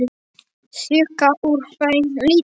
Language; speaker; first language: Icelandic; non-native, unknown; Polish